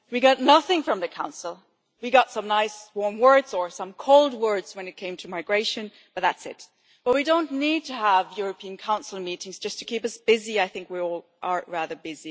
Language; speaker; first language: English; non-native, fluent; German